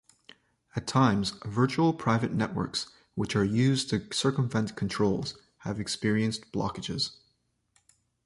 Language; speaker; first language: English; native; English